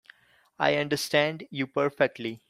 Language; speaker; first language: English; non-native, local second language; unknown